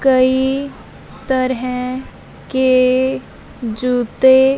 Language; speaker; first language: Hindi; non-native, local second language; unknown